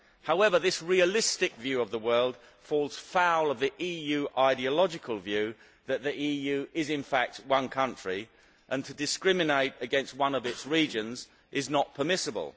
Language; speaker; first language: English; native; English